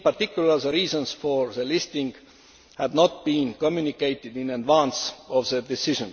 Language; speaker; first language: English; non-native, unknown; Estonian